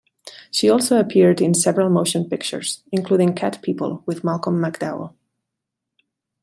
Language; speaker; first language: English; non-native, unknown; Catalan